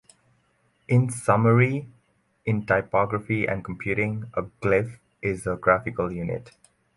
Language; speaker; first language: English; native; English